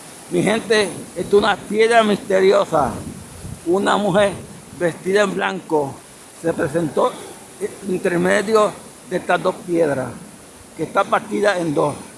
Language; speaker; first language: Spanish; native; Spanish